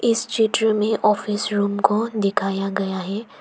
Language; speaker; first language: Hindi; non-native, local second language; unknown